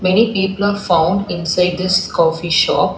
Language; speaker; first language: English; non-native, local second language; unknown